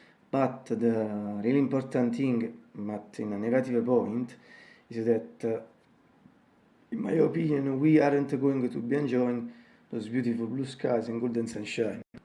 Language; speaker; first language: English; non-native, learner; Italian